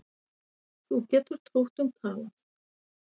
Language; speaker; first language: Icelandic; native; Icelandic